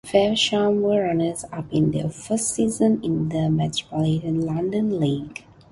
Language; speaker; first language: English; non-native, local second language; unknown